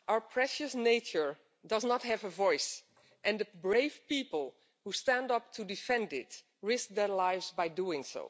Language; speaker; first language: English; non-native, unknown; Dutch